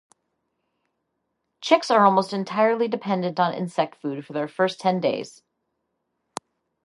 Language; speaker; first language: English; native; English